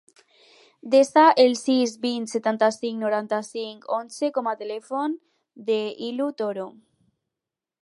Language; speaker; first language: Catalan; non-native, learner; Spanish